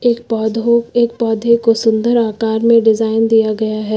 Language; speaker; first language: Hindi; native; Hindi